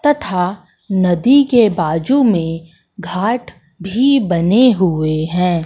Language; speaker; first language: Hindi; native; Hindi